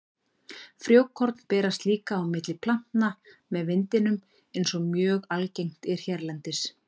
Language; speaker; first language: Icelandic; native; Icelandic